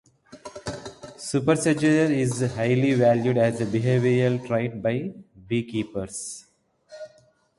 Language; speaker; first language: English; non-native, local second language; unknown